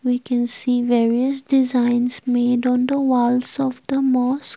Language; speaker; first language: English; non-native, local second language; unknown